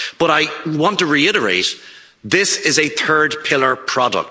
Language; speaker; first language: English; native; English